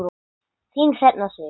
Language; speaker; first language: Icelandic; non-native, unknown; English